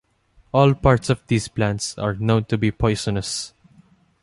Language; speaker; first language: English; non-native, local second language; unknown